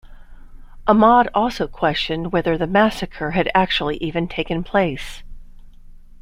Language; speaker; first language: English; native; English